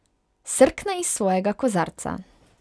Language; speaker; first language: Slovenian; non-native, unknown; Hungarian